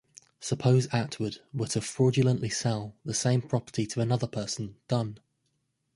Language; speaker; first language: English; native; English